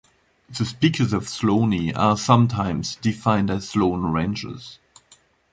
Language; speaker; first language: English; non-native, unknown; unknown